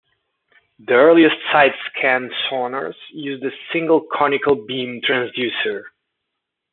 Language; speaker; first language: English; non-native, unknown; Portuguese